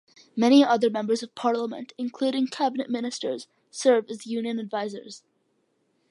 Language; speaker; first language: English; early bilingual, other home language; Malayalam